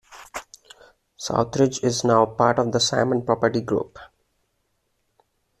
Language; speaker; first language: English; non-native, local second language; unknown